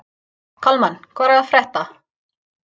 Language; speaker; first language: Icelandic; non-native, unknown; English